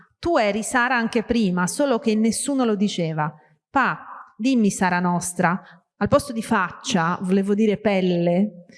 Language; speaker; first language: Italian; early bilingual, other home language; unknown